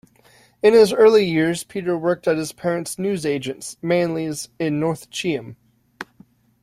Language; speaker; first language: English; native; English